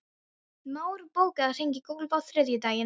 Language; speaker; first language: Icelandic; non-native, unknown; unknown